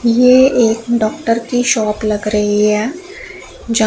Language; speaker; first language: Hindi; non-native, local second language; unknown